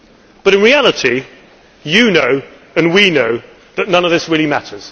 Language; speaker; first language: English; native; English